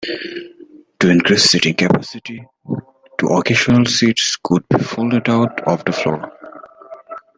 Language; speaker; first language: English; native; English